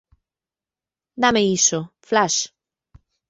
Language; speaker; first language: Galician; native; Galician